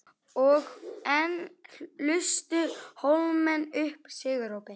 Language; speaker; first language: Icelandic; native; Icelandic